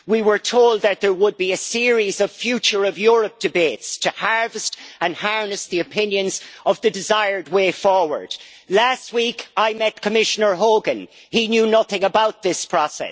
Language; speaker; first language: English; native; English